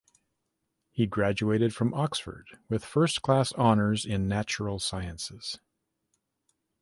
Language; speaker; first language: English; native; English